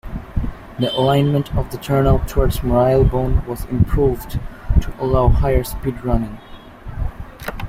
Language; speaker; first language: English; native; English